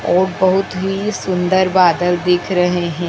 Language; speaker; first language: Hindi; native; Hindi